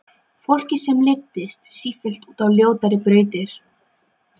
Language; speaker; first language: Icelandic; non-native, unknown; Polish